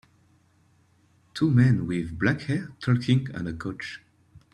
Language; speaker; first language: English; native; English